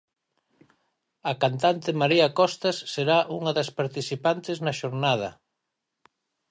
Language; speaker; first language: Galician; native; Galician